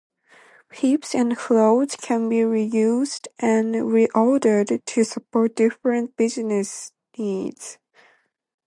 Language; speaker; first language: English; non-native, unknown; Japanese